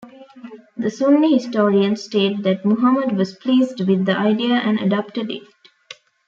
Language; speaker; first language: English; non-native, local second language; Tamil